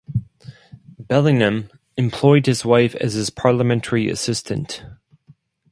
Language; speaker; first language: English; non-native, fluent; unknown